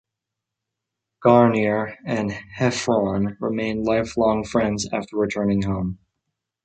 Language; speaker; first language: English; native; English